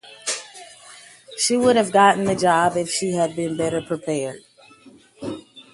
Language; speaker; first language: English; native; English